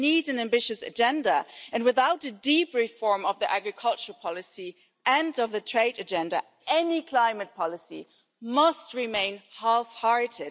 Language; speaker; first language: English; non-native, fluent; German